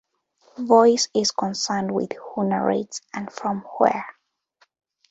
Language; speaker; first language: English; non-native, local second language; Ganda